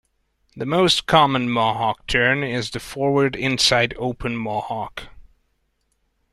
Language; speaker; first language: English; non-native, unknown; Hungarian